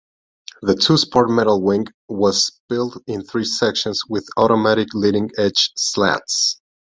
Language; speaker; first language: English; non-native, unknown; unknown